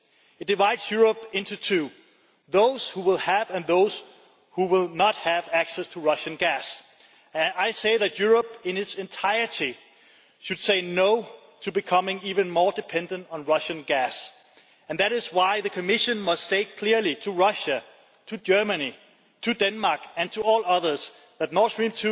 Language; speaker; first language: English; non-native, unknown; Danish